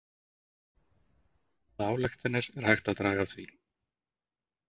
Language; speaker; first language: Icelandic; native; Icelandic